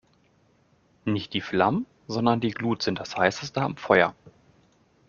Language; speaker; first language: German; native; German